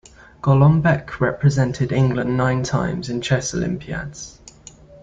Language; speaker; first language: English; native; English